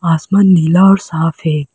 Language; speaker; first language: Hindi; non-native, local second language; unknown